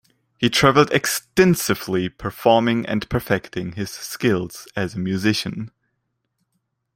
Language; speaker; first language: English; non-native, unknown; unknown